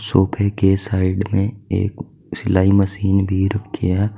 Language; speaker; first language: Hindi; native; Hindi